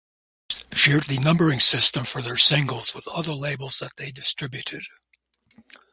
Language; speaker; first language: English; native; English